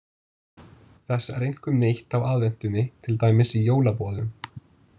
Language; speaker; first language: Icelandic; non-native, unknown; English